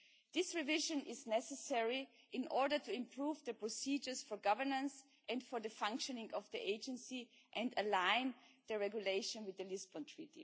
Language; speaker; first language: English; non-native, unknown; German